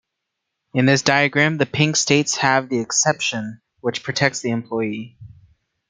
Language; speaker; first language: English; native; English